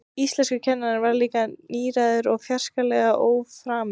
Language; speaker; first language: Icelandic; native; Icelandic